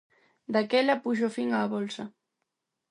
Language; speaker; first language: Galician; non-native, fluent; Spanish